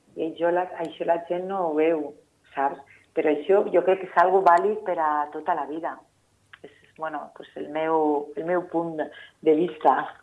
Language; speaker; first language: Catalan; non-native, local second language; Spanish